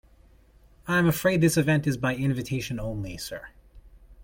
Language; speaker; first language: English; native; English